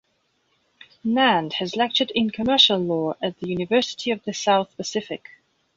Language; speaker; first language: English; non-native, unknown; Belarusian